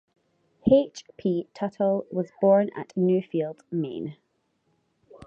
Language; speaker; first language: English; native; English